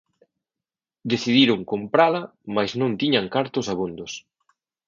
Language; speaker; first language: Galician; native; Galician